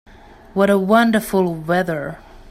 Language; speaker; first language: English; native; English